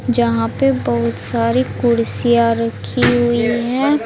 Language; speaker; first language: Hindi; native; Hindi